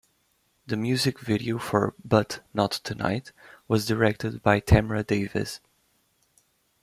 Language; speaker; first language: English; native; English